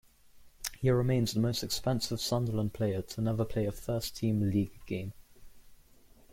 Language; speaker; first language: English; native; English